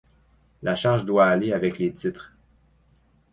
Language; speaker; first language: French; native; French